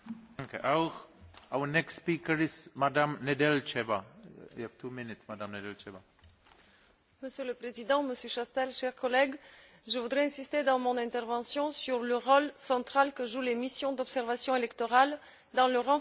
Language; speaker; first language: French; non-native, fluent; Bulgarian